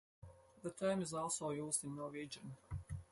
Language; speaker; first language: English; non-native, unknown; Latvian